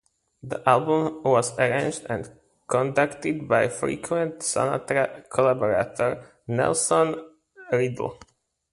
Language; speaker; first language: English; native; English